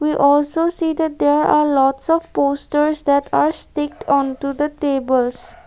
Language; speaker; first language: English; non-native, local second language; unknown